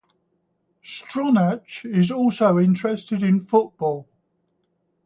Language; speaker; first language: English; native; English